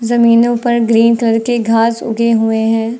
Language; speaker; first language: Hindi; native; Hindi